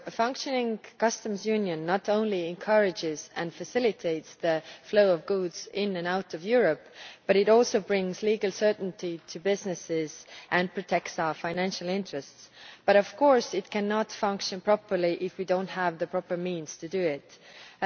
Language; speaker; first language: English; non-native, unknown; Estonian